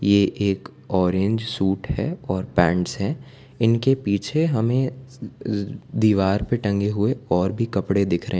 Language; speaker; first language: Hindi; non-native, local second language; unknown